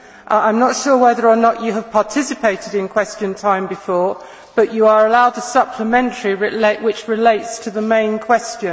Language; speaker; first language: English; native; English